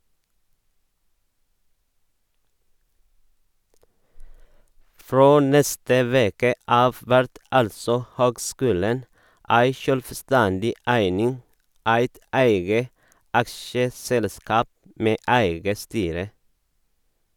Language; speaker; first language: Norwegian; non-native, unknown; Oromo